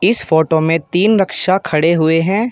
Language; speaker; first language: Hindi; native; Hindi